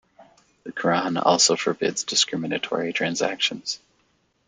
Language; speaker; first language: English; native; English